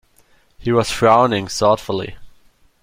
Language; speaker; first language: English; non-native, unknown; German